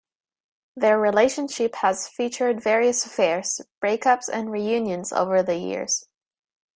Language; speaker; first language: English; native; English